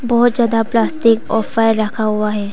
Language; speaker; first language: Hindi; non-native, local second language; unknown